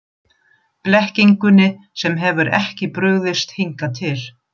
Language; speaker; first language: Icelandic; non-native, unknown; German